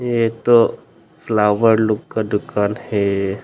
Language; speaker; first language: Hindi; non-native, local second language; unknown